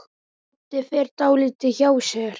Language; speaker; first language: Icelandic; native; Icelandic